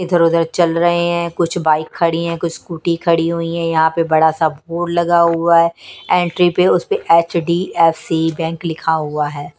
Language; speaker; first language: Hindi; non-native, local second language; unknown